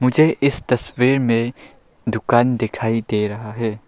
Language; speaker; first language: Hindi; non-native, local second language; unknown